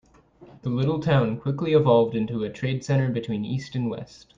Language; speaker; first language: English; native; English